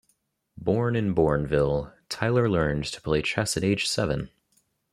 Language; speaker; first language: English; native; English